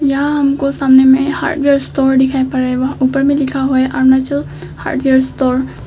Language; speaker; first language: Hindi; non-native, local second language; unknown